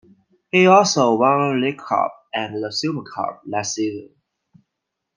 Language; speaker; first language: English; non-native, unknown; Chinese